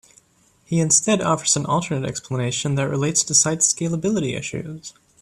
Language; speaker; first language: English; native; English